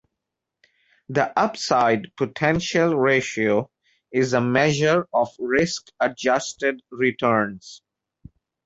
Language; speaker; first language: English; non-native, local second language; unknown